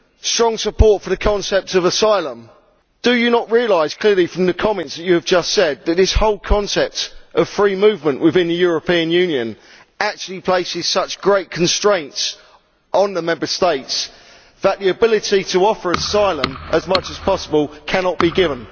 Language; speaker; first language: English; native; English